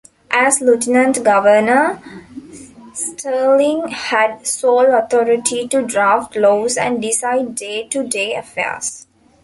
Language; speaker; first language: English; non-native, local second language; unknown